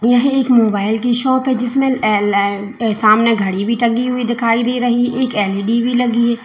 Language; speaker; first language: Hindi; native; Hindi